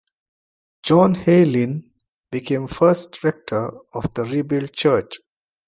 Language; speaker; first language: English; non-native, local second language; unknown